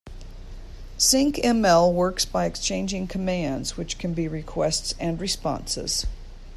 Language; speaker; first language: English; native; English